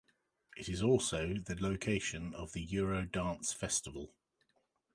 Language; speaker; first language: English; native; English